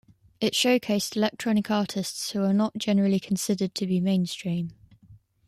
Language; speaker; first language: English; native; English